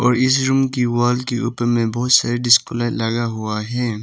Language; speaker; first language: Hindi; early bilingual, other home language; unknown